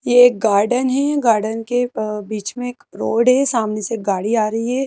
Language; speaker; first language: Hindi; native; Hindi